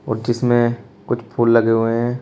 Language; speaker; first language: Hindi; native; Hindi